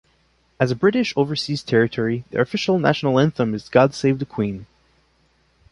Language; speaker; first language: English; non-native, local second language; French